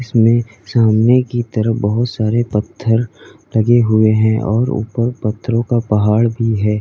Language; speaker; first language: Hindi; native; Hindi